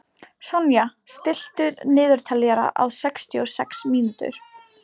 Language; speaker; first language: Icelandic; non-native, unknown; Polish